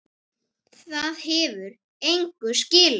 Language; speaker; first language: Icelandic; native; Icelandic